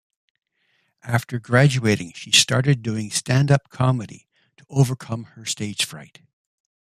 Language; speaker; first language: English; native; English